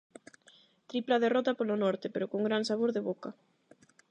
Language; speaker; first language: Galician; non-native, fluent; Spanish